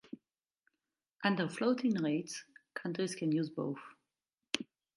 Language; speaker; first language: English; non-native, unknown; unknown